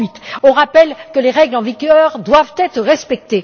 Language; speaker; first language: French; native; French